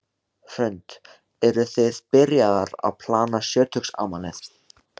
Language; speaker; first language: Icelandic; native; Icelandic